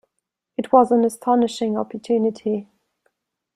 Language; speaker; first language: English; non-native, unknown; German